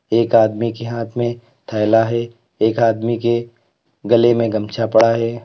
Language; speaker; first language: Hindi; native; Hindi